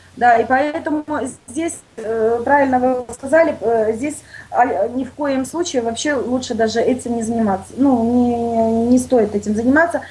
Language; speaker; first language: Russian; native; Russian